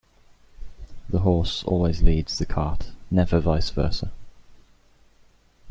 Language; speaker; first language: English; native; English